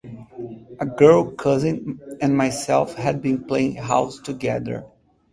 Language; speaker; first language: English; native; English